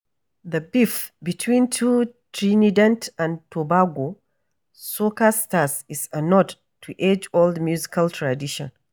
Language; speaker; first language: English; non-native, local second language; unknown